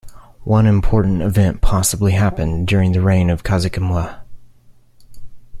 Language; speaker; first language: English; native; English